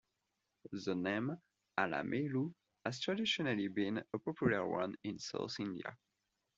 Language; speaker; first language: English; non-native, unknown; French